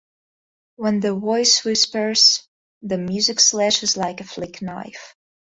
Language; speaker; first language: English; non-native, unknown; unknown